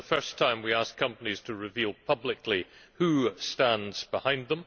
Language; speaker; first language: English; native; English